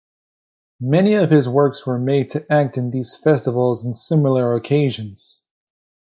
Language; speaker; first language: English; native; English